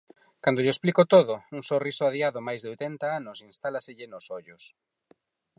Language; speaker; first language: Galician; non-native, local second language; Spanish